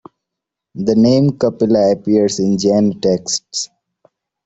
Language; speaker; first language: English; non-native, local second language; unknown